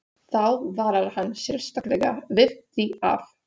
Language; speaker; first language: Icelandic; non-native, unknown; Polish